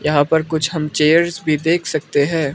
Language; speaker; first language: Hindi; non-native, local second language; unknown